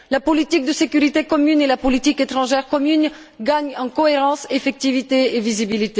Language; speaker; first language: French; non-native, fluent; Bulgarian